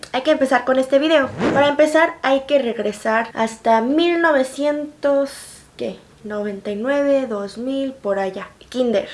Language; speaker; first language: Spanish; early bilingual, other home language; Korean